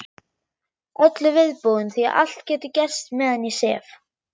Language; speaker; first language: Icelandic; non-native, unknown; German